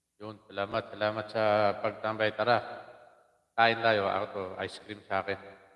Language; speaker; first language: Filipino; non-native, local second language; Waray